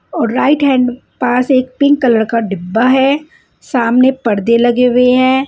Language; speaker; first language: Hindi; non-native, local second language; Punjabi